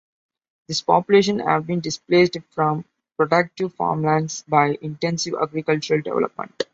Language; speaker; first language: English; non-native, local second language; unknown